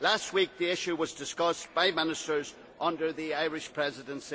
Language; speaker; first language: English; native; English